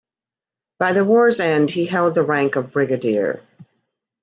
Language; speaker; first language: English; native; English